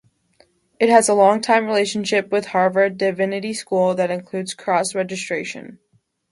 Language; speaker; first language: English; native; English